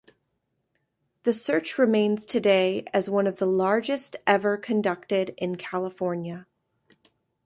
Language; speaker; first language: English; native; English